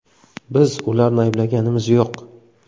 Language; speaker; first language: Uzbek; non-native, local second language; Kara-Kalpak